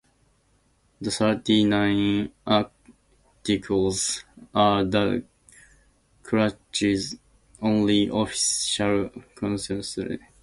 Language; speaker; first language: English; native; English